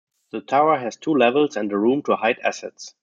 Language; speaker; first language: English; non-native, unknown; German